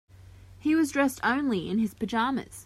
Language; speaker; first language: English; native; English